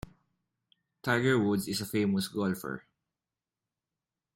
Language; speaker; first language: English; non-native, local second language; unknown